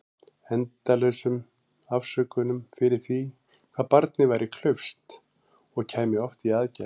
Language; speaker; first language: Icelandic; native; Icelandic